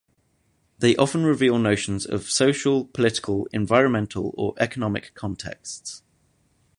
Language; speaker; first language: English; native; English